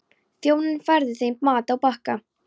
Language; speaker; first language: Icelandic; non-native, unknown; Polish